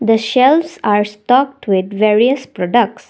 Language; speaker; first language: English; non-native, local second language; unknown